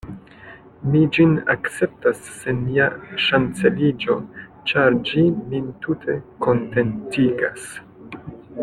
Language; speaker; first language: Esperanto; non-native, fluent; French